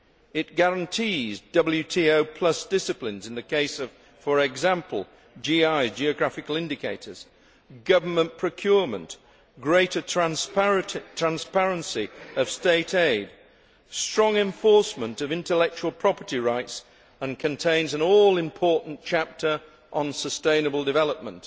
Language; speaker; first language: English; native; English